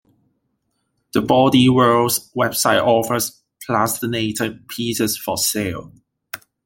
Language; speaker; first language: English; non-native, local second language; Cantonese